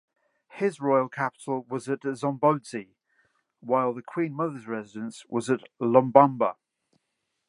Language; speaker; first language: English; native; English